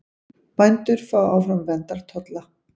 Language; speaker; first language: Icelandic; native; Icelandic